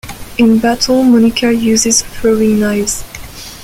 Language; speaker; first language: English; non-native, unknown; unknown